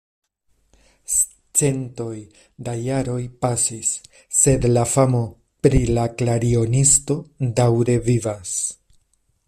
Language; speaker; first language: Esperanto; non-native, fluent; Spanish